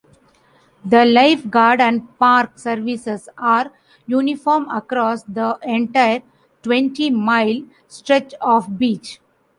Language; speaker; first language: English; non-native, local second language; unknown